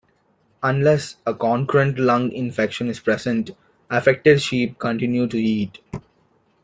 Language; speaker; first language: English; non-native, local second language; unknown